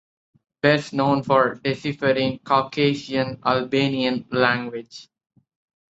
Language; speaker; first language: English; non-native, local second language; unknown